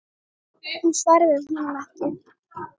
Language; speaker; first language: Icelandic; native; Icelandic